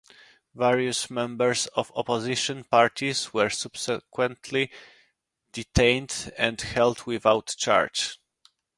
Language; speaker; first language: English; non-native, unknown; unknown